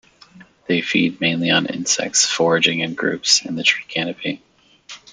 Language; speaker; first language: English; native; English